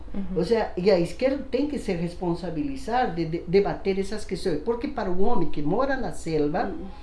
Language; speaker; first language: Portuguese; non-native, fluent; Spanish